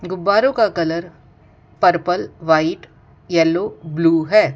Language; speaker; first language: Hindi; non-native, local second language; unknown